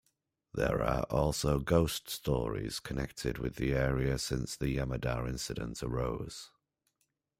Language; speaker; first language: English; native; English